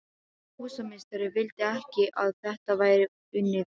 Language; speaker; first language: Icelandic; non-native, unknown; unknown